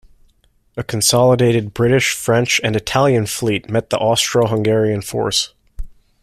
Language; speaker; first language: English; native; English